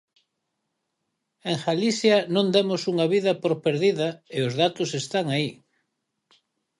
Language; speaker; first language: Galician; native; Galician